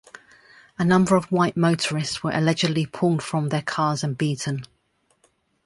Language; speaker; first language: English; native; English